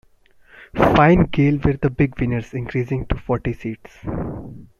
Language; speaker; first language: English; non-native, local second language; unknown